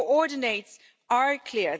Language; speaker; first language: English; non-native, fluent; German